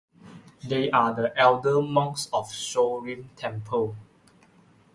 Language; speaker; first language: English; non-native, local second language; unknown